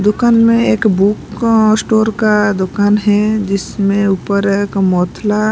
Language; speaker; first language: Hindi; non-native, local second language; Punjabi